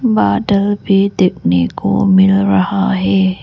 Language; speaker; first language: Hindi; non-native, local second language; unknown